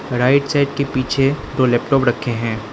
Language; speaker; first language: Hindi; non-native, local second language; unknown